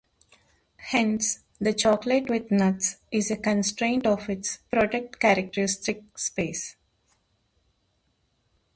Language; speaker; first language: English; non-native, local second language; Telugu